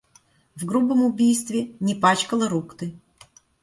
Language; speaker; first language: Russian; native; Russian